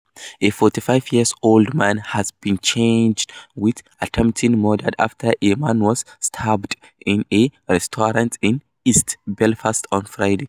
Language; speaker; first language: English; non-native, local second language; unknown